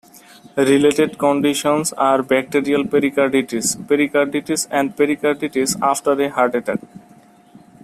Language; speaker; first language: English; non-native, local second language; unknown